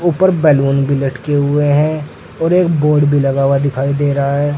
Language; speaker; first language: Hindi; native; Hindi